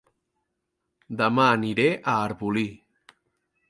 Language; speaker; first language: Catalan; native; Catalan